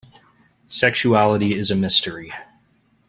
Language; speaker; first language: English; native; English